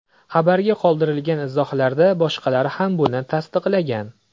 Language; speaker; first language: Uzbek; native; Uzbek